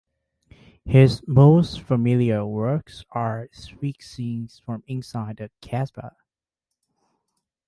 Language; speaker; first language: English; native; English